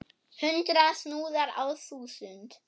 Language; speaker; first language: Icelandic; non-native, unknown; German